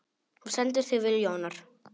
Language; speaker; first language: Icelandic; non-native, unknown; Polish